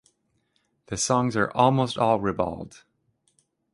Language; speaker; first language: English; native; English